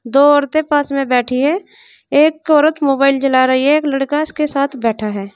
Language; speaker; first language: Hindi; native; Hindi